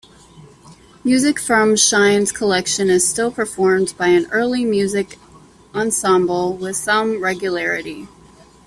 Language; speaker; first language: English; native; English